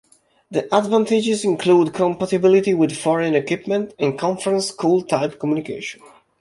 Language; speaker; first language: English; non-native, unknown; Italian